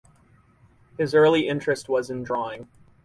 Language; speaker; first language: English; native; English